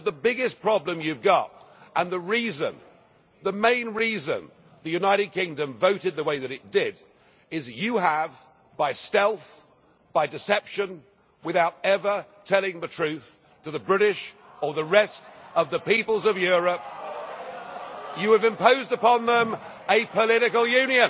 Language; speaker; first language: English; native; English